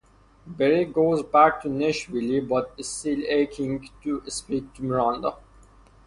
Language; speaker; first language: English; non-native, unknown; Persian